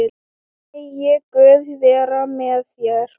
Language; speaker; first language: Icelandic; non-native, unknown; Thai